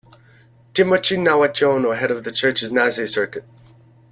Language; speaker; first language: English; native; English